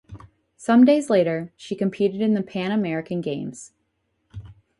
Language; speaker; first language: English; native; English